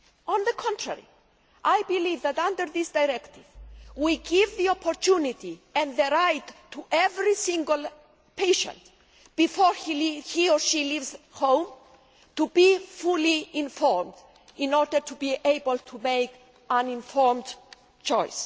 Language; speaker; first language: English; non-native, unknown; Greek